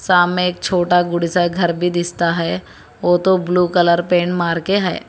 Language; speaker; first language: Hindi; non-native, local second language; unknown